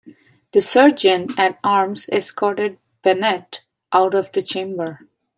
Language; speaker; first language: English; non-native, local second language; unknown